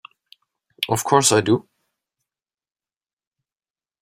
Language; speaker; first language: English; non-native, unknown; German